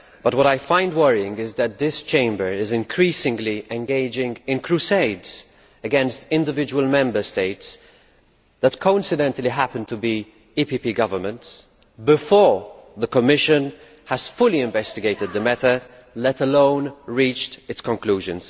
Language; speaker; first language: English; non-native, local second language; Maltese